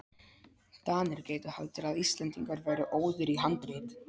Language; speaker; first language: Icelandic; non-native, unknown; Polish